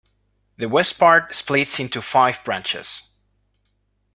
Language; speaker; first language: English; non-native, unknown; Spanish